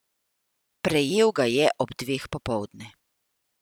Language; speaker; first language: Slovenian; native; Slovenian